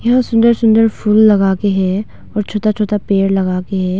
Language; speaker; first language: Hindi; non-native, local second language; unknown